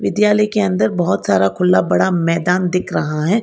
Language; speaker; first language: Hindi; non-native, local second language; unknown